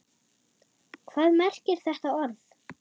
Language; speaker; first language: Icelandic; non-native, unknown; German